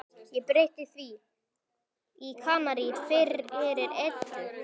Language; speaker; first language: Icelandic; native; Icelandic